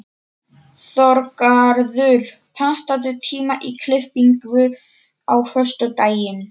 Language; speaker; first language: Icelandic; non-native, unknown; Polish